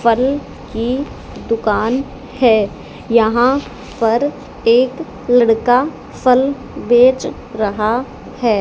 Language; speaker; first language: Hindi; native; Hindi